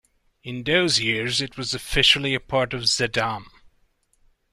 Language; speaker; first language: English; non-native, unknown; Hungarian